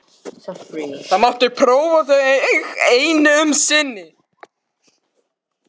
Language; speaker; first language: Icelandic; non-native, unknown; Russian